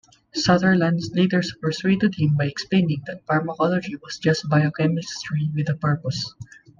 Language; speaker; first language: English; non-native, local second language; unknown